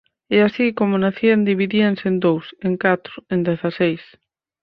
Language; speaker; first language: Galician; native; Galician